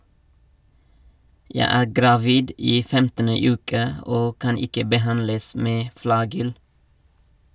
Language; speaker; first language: Norwegian; non-native, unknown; Nepali